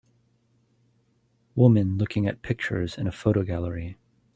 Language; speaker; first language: English; native; English